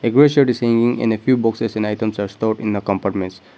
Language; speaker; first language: English; non-native, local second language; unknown